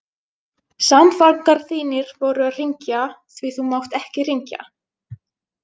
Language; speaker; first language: Icelandic; non-native, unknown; Finnish